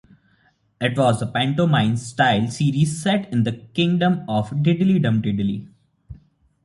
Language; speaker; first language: English; non-native, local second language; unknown